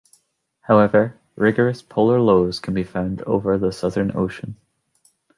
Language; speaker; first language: English; native; English